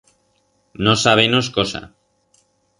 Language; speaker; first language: Aragonese; non-native, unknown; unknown